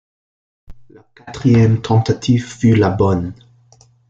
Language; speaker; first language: French; non-native, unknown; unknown